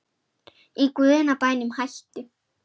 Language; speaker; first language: Icelandic; native; Icelandic